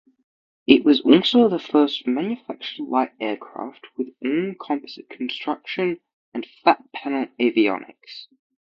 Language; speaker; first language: English; native; English